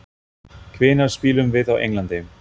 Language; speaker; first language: Icelandic; non-native, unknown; German